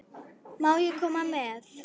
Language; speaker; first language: Icelandic; native; Icelandic